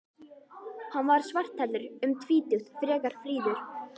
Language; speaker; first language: Icelandic; native; Icelandic